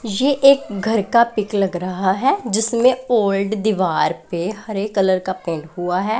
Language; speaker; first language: Hindi; non-native, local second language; Punjabi